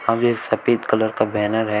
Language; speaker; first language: Hindi; native; Hindi